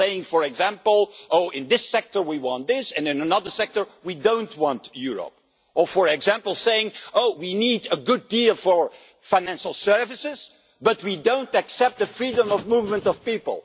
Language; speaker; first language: English; non-native, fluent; Dutch